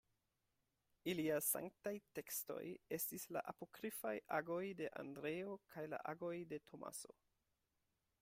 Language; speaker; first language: Esperanto; non-native, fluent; German